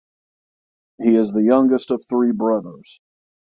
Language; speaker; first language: English; native; English